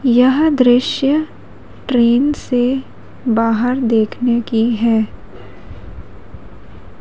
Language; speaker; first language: Hindi; native; Hindi